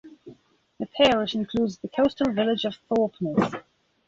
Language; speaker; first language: English; non-native, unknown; Belarusian